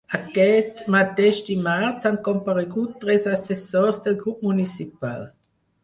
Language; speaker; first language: Catalan; non-native, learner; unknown